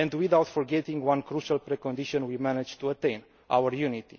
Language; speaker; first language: English; non-native, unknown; Romanian